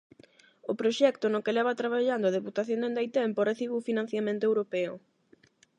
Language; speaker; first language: Galician; non-native, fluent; Spanish